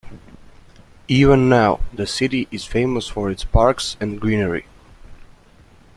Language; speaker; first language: English; native; English